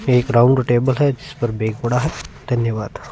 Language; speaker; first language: Hindi; non-native, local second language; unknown